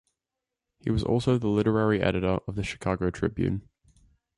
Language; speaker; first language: English; native; English